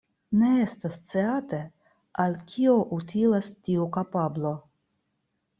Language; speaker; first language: Esperanto; non-native, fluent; Russian